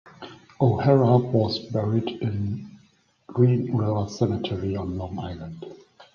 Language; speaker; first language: English; non-native, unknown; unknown